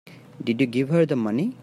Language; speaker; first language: English; non-native, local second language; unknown